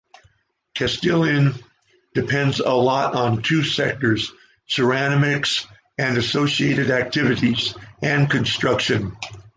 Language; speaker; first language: English; native; English